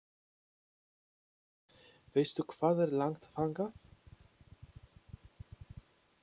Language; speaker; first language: Icelandic; non-native, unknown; Polish